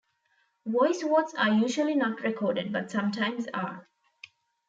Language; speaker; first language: English; non-native, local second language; Tamil